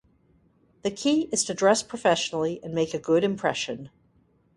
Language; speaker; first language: English; native; English